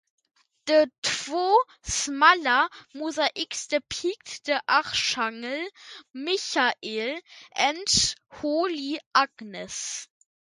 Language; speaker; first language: English; non-native, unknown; German